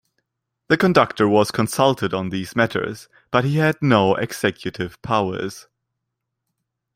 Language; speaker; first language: English; non-native, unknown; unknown